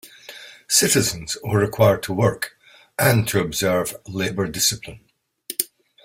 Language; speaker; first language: English; native; English